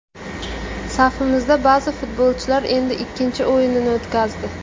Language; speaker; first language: Uzbek; native; Uzbek